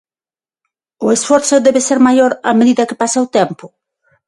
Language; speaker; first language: Galician; non-native, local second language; Spanish